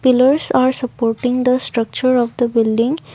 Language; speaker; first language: English; non-native, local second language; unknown